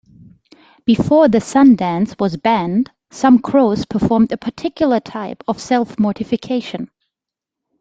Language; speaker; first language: English; non-native, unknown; German